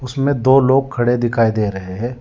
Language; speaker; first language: Hindi; non-native, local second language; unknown